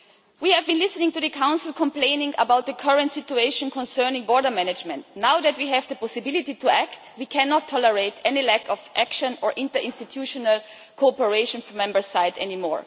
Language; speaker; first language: English; non-native, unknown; German